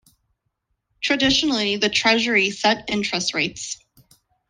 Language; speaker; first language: English; non-native, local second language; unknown